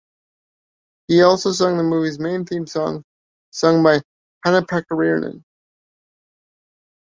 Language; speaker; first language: English; native; English